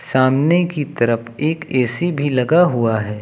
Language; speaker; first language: Hindi; native; Hindi